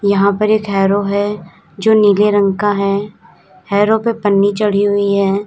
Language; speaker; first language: Hindi; native; Hindi